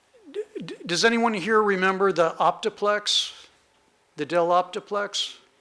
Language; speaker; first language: English; native; English